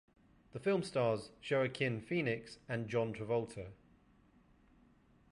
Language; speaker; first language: English; native; English